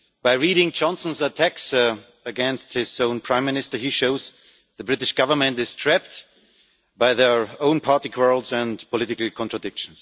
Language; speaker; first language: English; non-native, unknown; German